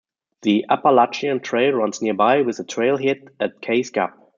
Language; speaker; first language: English; non-native, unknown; German